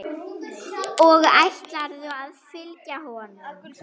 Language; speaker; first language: Icelandic; non-native, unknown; German